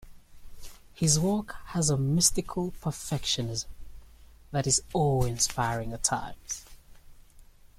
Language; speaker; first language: English; native; English